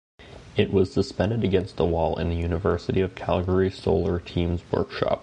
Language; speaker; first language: English; native; English